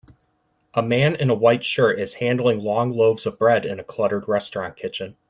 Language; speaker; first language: English; native; English